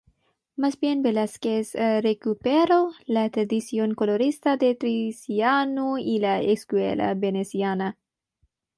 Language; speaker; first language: Spanish; non-native, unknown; Bangla